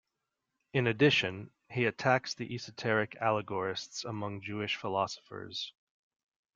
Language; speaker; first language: English; native; English